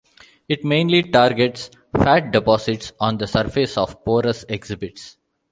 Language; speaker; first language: English; non-native, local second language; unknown